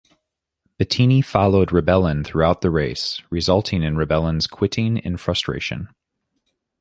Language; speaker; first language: English; native; English